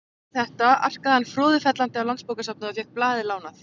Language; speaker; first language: Icelandic; native; Icelandic